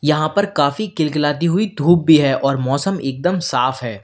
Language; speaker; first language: Hindi; native; Hindi